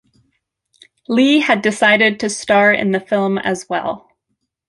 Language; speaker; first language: English; native; English